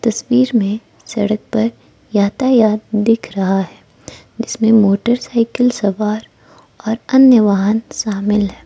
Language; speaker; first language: Hindi; non-native, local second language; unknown